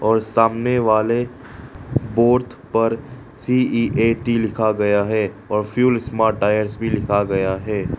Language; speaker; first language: Hindi; non-native, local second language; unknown